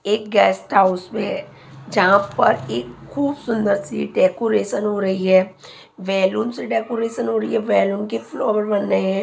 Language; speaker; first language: Hindi; non-native, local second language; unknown